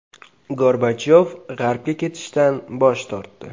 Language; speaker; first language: Uzbek; native; Uzbek